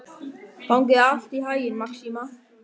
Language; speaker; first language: Icelandic; non-native, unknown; German